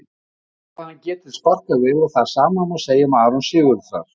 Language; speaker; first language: Icelandic; native; Icelandic